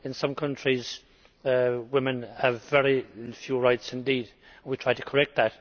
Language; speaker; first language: English; native; English